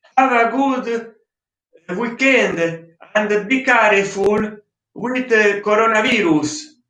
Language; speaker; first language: English; non-native, learner; Italian